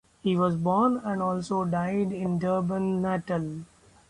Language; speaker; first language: English; non-native, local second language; Marathi